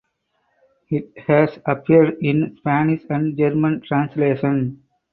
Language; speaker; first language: English; non-native, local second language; Tamil